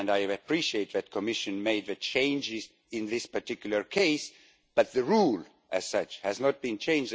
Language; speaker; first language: English; non-native, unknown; Estonian